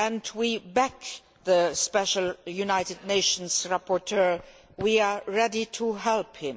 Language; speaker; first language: English; non-native, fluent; Luxembourgish